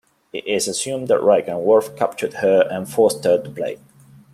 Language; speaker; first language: English; non-native, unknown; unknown